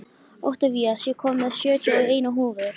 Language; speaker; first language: Icelandic; native; Icelandic